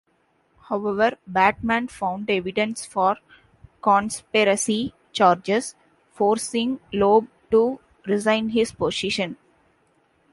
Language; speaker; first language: English; non-native, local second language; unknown